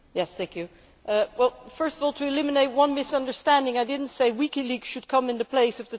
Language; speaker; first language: English; non-native, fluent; Dutch